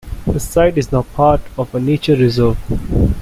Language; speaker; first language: English; non-native, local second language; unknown